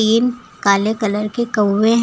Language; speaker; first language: Hindi; native; Hindi